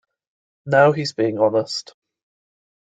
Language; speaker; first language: English; native; English